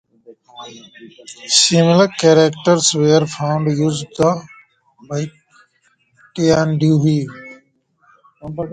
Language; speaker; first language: English; non-native, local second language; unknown